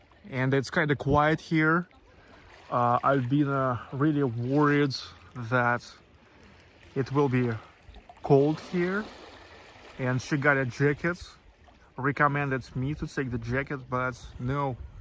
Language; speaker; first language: English; non-native, fluent; Russian